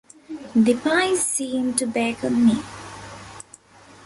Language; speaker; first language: English; non-native, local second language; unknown